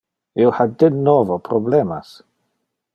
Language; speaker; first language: Interlingua; non-native, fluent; Dutch